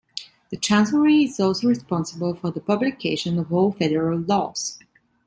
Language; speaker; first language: English; non-native, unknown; Italian